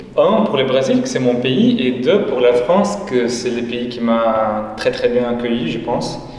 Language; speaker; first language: French; non-native, fluent; Portuguese